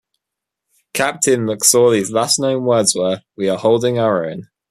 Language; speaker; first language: English; native; English